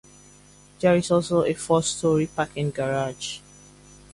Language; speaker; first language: English; native; English